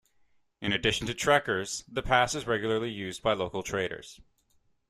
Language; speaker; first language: English; native; English